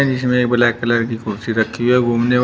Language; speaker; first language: Hindi; native; Hindi